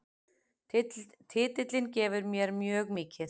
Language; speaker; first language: Icelandic; native; Icelandic